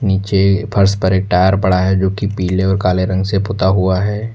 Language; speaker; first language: Hindi; native; Hindi